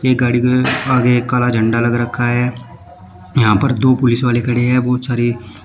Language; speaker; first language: Hindi; native; Hindi